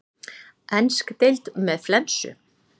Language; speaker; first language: Icelandic; native; Icelandic